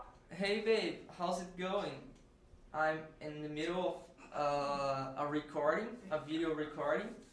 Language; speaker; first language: English; non-native, fluent; Portuguese